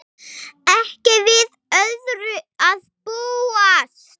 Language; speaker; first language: Icelandic; non-native, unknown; English